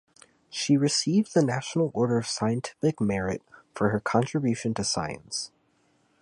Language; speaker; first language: English; native; English